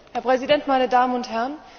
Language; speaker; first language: German; native; German